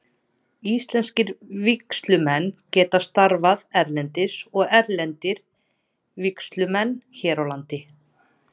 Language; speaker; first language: Icelandic; native; Icelandic